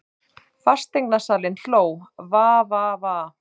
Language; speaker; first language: Icelandic; native; Icelandic